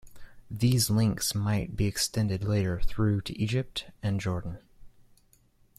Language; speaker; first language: English; native; English